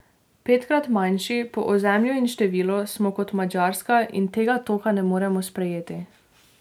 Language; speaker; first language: Slovenian; native; Slovenian